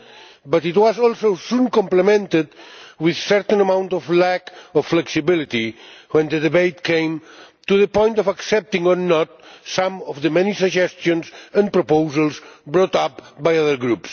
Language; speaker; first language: English; non-native, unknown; Catalan